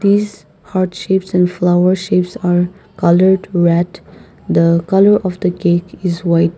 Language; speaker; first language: English; non-native, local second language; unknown